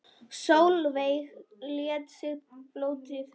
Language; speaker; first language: Icelandic; non-native, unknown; Polish